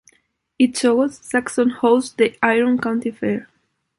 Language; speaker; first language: English; non-native, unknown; Spanish